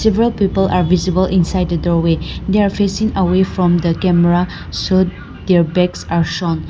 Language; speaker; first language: English; non-native, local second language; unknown